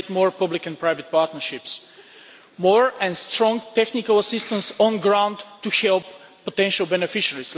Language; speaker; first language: English; non-native, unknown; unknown